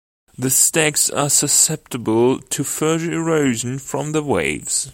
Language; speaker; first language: English; non-native, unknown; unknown